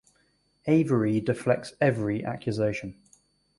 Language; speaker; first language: English; native; English